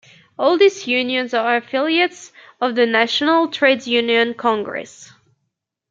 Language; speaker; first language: English; native; English